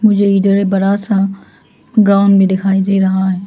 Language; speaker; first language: Hindi; early bilingual, other home language; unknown